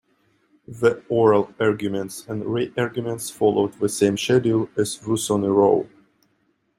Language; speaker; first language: English; non-native, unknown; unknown